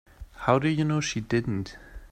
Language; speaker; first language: English; non-native, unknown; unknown